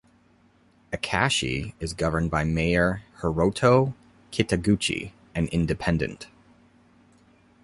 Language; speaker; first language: English; native; English